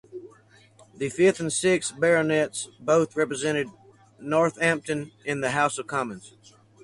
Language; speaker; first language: English; native; English